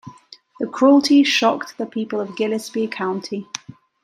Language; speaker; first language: English; native; English